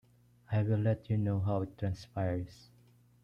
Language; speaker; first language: English; non-native, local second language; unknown